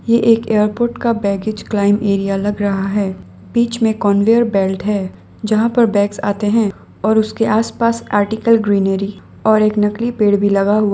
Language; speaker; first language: Hindi; non-native, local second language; Assamese